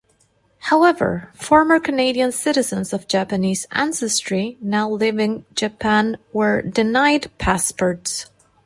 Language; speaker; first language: English; non-native, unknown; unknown